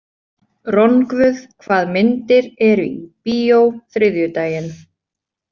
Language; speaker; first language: Icelandic; native; Icelandic